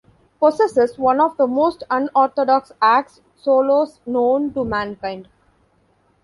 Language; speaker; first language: English; non-native, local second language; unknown